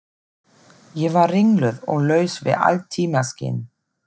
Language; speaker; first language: Icelandic; non-native, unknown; German